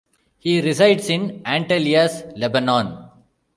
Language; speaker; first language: English; non-native, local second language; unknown